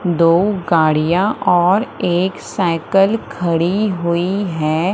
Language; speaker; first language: Hindi; native; Hindi